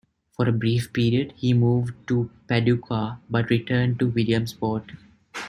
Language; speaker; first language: English; non-native, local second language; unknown